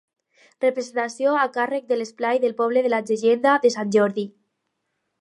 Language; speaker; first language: Catalan; non-native, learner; Spanish